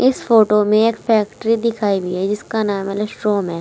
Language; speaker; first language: Hindi; native; Hindi